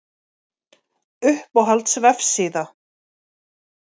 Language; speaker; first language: Icelandic; native; Icelandic